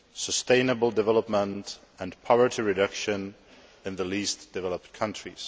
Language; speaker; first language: English; non-native, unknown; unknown